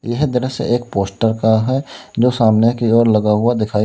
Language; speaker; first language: Hindi; native; Hindi